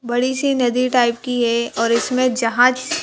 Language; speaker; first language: Hindi; native; Hindi